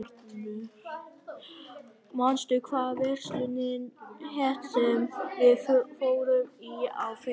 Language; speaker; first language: Icelandic; non-native, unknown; Vietnamese